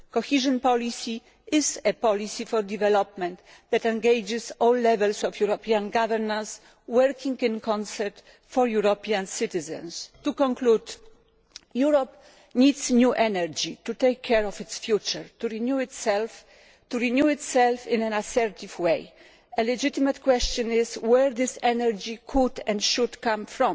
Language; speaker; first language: English; non-native, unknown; Polish